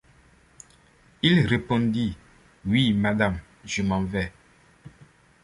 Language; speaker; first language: French; non-native, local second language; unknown